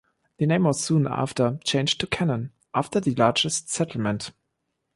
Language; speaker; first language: English; non-native, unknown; German